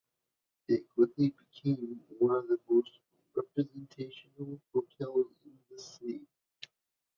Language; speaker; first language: English; native; English